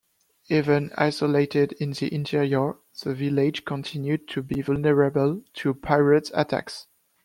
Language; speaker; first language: English; non-native, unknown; French